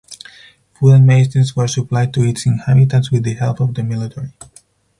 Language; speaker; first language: English; non-native, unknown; Spanish